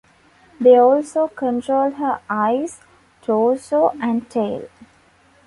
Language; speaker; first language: English; non-native, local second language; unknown